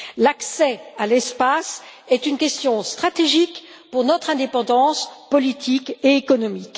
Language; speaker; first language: French; native; French